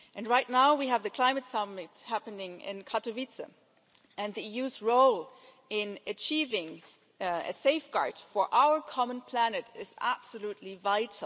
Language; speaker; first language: English; non-native, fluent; German